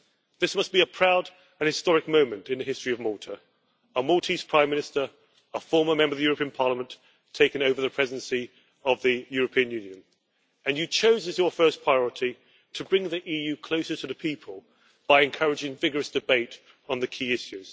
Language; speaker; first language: English; native; English